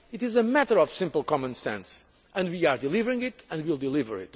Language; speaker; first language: English; non-native, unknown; Portuguese